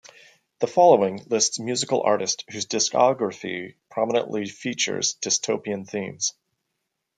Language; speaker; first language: English; native; English